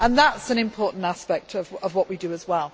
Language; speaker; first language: English; native; English